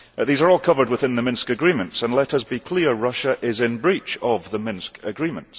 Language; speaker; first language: English; early bilingual, heritage; English